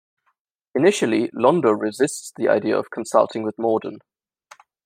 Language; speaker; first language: English; non-native, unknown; German